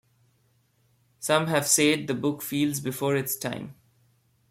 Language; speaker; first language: English; non-native, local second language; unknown